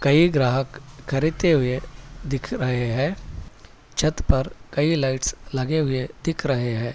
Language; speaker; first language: Hindi; non-native, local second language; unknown